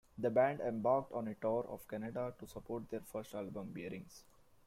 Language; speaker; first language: English; non-native, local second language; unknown